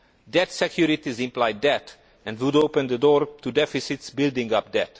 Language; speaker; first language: English; non-native, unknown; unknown